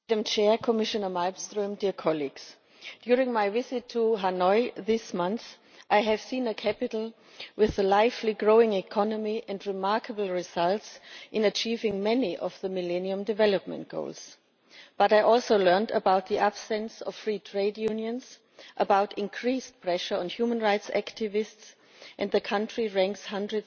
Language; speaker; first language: English; non-native, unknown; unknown